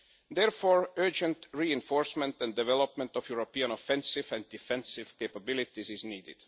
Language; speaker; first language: English; non-native, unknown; Estonian